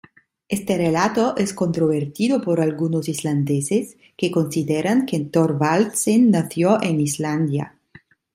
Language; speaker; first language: Spanish; non-native, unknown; Italian